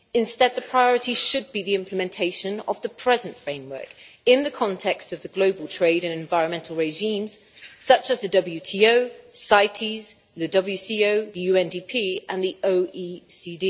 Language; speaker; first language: English; native; English